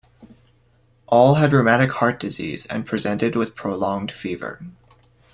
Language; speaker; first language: English; native; English